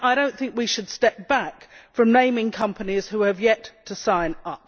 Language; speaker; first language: English; native; English